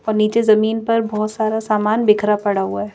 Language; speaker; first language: Hindi; native; Hindi